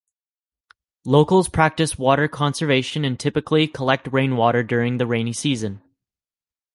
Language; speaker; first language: English; native; English